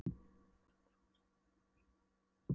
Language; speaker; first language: Icelandic; non-native, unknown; Polish